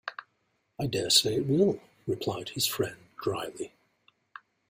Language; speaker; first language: English; non-native, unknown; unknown